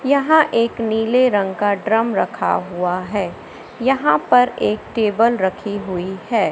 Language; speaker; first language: Hindi; native; Hindi